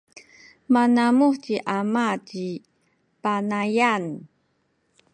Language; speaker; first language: Sakizaya; non-native, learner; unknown